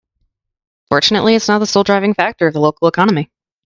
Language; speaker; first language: English; native; English